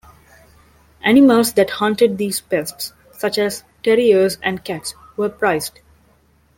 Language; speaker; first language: English; non-native, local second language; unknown